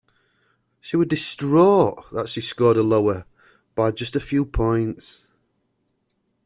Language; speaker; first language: English; native; English